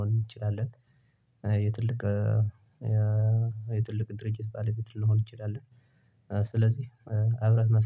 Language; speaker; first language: Amharic; non-native, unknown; Tigrinya